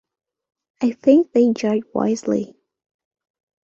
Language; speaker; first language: English; non-native, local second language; Ganda